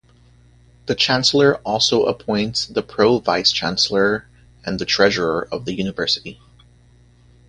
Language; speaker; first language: English; native; English